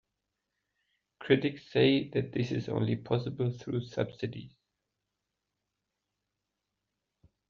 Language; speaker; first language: English; native; English